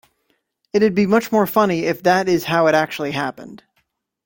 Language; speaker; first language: English; native; English